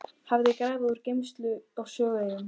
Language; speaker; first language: Icelandic; native; Icelandic